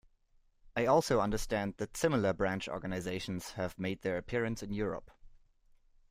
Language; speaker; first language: English; non-native, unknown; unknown